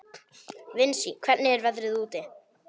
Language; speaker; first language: Icelandic; non-native, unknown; Polish